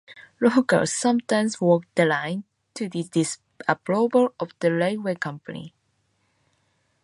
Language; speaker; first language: English; non-native, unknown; Japanese